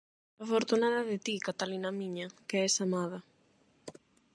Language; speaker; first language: Galician; non-native, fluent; Spanish